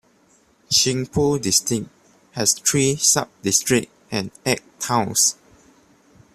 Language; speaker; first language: English; non-native, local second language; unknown